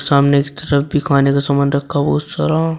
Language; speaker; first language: Hindi; native; Hindi